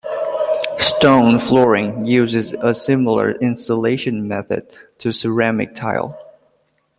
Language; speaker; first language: English; native; English